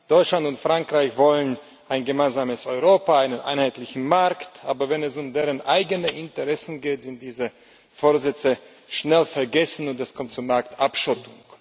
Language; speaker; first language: German; non-native, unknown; Slovak